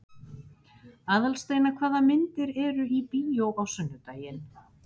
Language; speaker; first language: Icelandic; non-native, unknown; Spanish